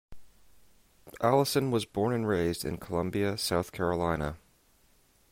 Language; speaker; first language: English; native; English